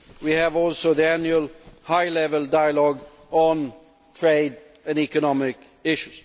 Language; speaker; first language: English; non-native, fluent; Swedish